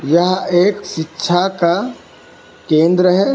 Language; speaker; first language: Hindi; non-native, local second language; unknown